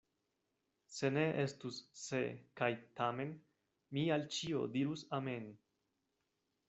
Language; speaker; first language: Esperanto; non-native, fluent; Spanish